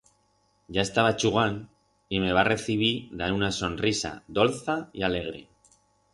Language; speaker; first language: Aragonese; non-native, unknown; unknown